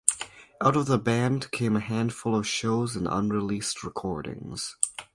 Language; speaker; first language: English; native; English